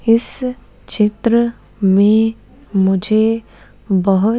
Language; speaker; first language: Hindi; native; Hindi